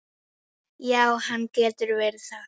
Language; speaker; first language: Icelandic; native; Icelandic